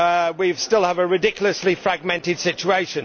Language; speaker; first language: English; native; English